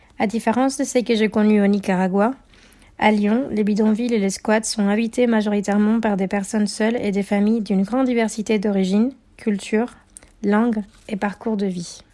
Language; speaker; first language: French; non-native, fluent; Spanish